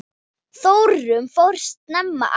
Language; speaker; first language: Icelandic; non-native, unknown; Thai